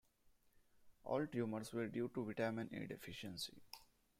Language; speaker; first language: English; non-native, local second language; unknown